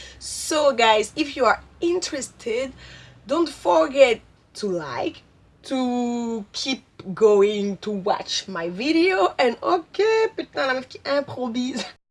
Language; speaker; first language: English; non-native, learner; French